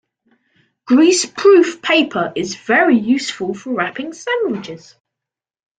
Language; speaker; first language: English; native; English